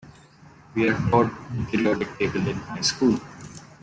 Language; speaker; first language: English; non-native, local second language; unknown